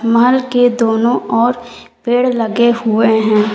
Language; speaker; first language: Hindi; native; Hindi